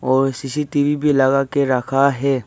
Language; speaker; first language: Hindi; non-native, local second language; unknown